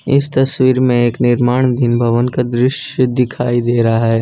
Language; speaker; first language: Hindi; non-native, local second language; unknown